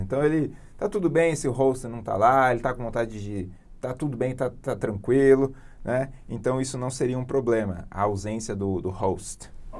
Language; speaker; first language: Portuguese; native; Portuguese